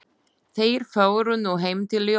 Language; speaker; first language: Icelandic; non-native, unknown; Slovak